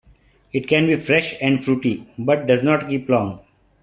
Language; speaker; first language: English; non-native, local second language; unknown